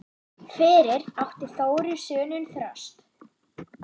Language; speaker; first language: Icelandic; non-native, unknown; German